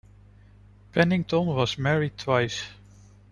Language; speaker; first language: English; non-native, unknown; Dutch